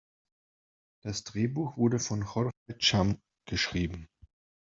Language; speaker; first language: German; non-native, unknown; Spanish